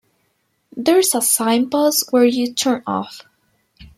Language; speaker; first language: English; non-native, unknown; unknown